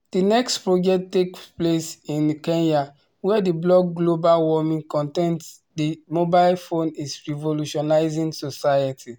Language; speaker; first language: English; non-native, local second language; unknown